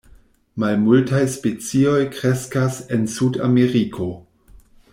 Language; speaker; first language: Esperanto; non-native, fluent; German